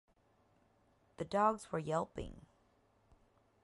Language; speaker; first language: English; native; English